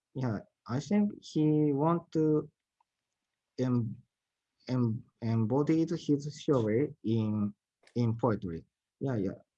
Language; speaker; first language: English; non-native, learner; Japanese